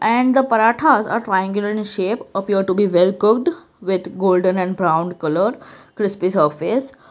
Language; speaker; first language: English; non-native, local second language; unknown